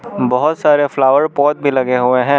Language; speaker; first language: Hindi; non-native, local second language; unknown